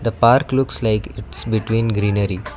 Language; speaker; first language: English; non-native, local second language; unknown